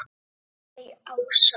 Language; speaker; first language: Icelandic; native; Icelandic